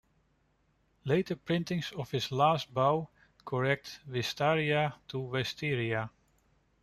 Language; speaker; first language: English; non-native, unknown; Dutch